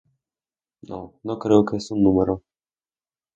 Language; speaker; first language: Spanish; non-native, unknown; Russian